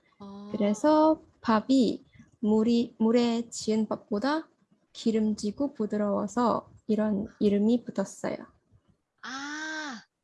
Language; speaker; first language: Korean; non-native, learner; Malay